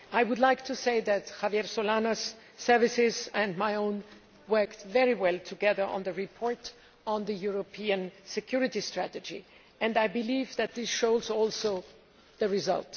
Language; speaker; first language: English; non-native, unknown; German